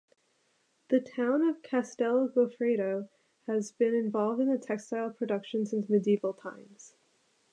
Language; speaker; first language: English; native; English